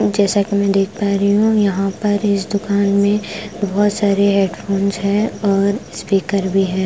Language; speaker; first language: Hindi; non-native, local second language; Punjabi